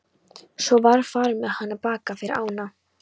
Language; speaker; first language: Icelandic; non-native, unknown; Polish